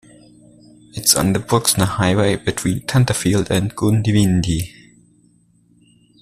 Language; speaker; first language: English; non-native, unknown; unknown